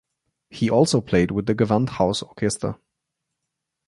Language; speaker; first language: English; non-native, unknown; Slovenian